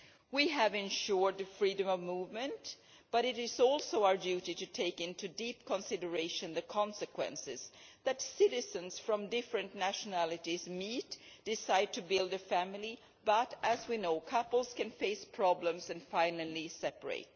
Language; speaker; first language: English; non-native, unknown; Swedish